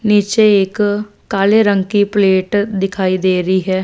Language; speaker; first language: Hindi; non-native, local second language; Punjabi